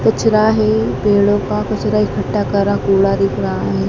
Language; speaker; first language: Hindi; native; Hindi